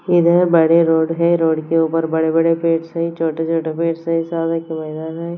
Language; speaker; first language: Hindi; non-native, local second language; Punjabi